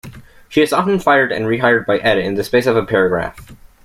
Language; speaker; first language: English; native; English